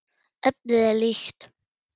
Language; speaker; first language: Icelandic; non-native, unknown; German